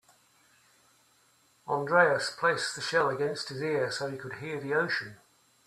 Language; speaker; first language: English; native; English